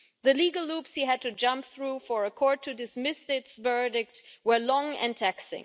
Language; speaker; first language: English; non-native, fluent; German